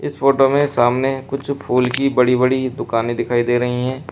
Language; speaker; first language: Hindi; native; Hindi